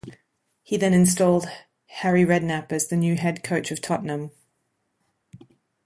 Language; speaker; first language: English; native; English